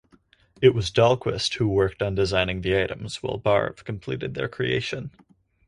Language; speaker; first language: English; native; English